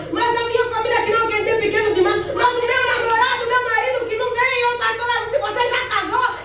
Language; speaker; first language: Portuguese; native; Portuguese